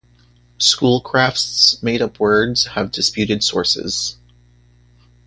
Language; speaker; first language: English; native; English